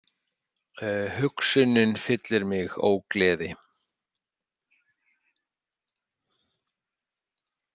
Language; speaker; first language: Icelandic; native; Icelandic